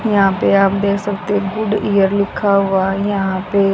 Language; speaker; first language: Hindi; native; Hindi